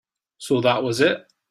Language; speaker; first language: English; native; English